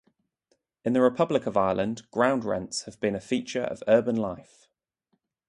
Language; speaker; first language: English; native; English